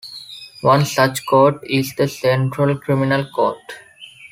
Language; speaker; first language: English; non-native, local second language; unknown